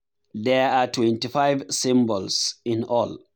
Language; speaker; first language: English; non-native, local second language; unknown